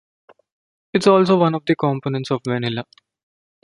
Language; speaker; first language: English; non-native, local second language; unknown